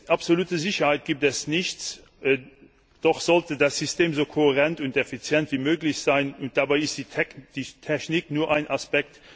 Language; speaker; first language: German; non-native, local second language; Luxembourgish